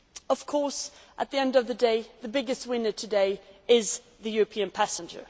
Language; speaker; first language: English; non-native, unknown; Swedish